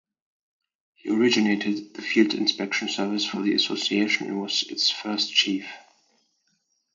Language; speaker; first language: English; non-native, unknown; German